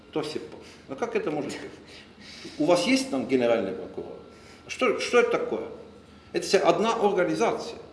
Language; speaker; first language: Russian; non-native, fluent; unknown